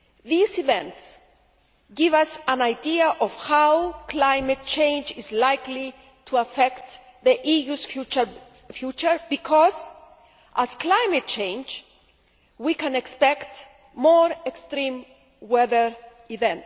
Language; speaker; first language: English; non-native, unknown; Greek